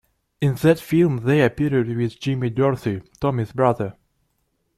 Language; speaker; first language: English; non-native, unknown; Russian